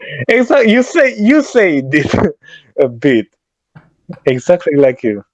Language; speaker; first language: English; non-native, fluent; Romanian